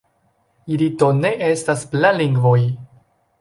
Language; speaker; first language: Esperanto; non-native, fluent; Chinese